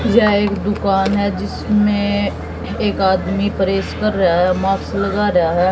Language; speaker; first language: Hindi; native; Hindi